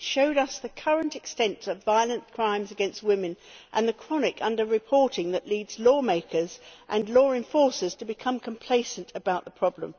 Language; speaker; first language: English; native; English